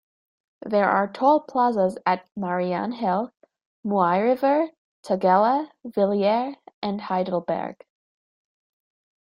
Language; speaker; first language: English; native; English